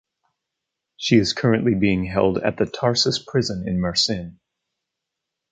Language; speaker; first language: English; native; English